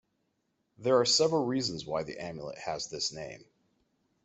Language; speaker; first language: English; native; English